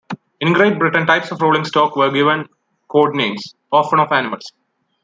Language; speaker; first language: English; non-native, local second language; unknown